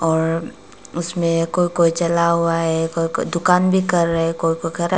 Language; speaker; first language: Hindi; non-native, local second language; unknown